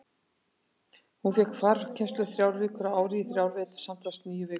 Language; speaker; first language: Icelandic; native; Icelandic